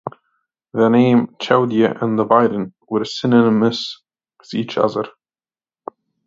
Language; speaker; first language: English; non-native, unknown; Arabic